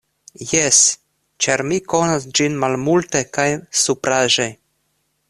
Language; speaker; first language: Esperanto; non-native, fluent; Russian